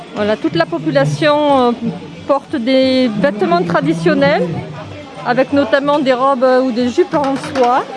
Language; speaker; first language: French; native; French